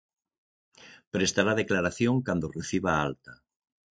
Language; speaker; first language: Galician; native; Galician